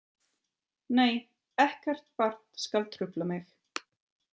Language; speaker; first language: Icelandic; non-native, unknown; German